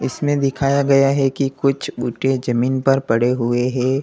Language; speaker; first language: Hindi; native; Hindi